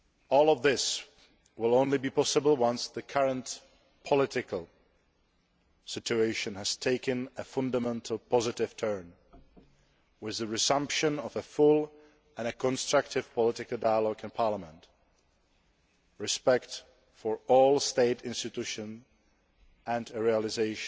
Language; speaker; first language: English; non-native, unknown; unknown